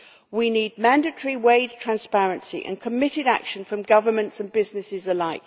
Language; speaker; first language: English; native; English